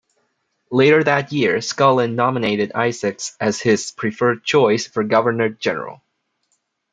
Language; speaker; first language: English; non-native, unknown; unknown